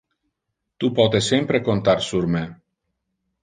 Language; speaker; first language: Interlingua; non-native, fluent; Italian